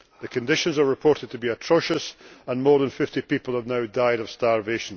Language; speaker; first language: English; native; English